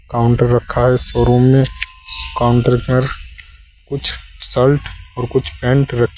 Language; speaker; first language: Hindi; native; Hindi